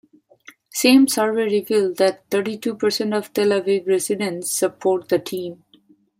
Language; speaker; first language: English; non-native, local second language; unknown